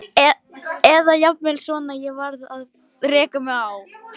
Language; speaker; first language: Icelandic; non-native, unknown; Lithuanian